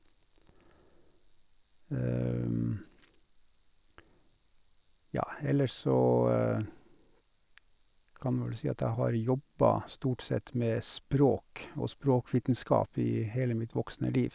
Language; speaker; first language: Norwegian; native; Norwegian